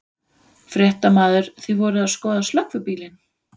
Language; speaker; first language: Icelandic; non-native, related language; Danish